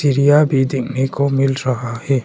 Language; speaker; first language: Hindi; non-native, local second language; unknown